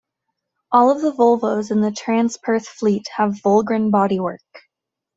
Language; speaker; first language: English; native; English